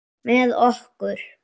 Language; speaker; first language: Icelandic; native; Icelandic